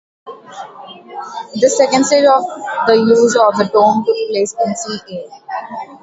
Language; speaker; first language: English; non-native, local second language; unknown